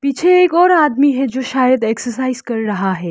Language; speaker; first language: Hindi; non-native, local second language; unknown